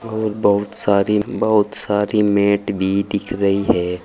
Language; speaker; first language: Hindi; native; Hindi